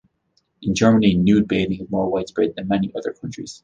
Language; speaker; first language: English; native; English